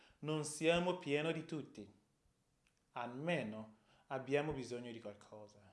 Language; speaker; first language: Italian; non-native, fluent; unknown